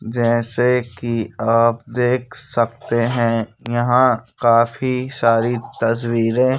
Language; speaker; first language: Hindi; native; Hindi